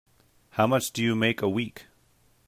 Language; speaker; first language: English; native; English